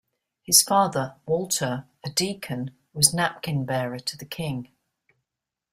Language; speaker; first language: English; native; English